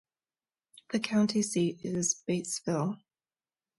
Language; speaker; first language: English; native; English